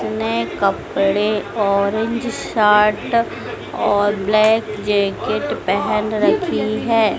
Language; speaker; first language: Hindi; native; Hindi